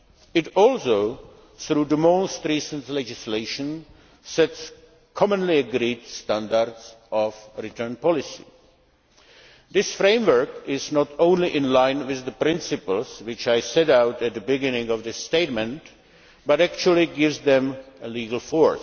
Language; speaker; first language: English; non-native, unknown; Czech